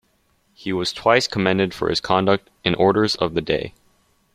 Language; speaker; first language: English; native; English